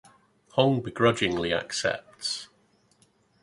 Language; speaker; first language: English; native; English